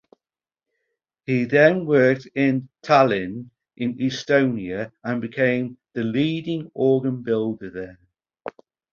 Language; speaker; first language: English; native; English